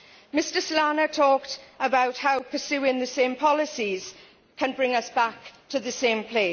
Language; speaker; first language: English; native; English